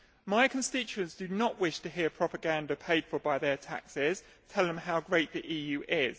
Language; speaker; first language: English; native; English